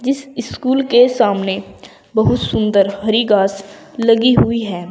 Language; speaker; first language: Hindi; native; Hindi